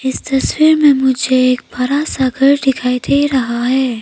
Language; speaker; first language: Hindi; non-native, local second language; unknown